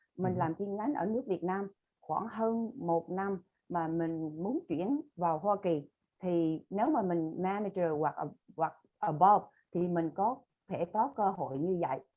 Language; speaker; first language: Vietnamese; early bilingual, other home language; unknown